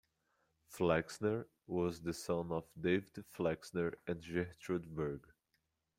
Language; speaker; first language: English; non-native, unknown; Portuguese